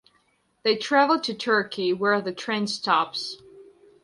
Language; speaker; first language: English; non-native, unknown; Georgian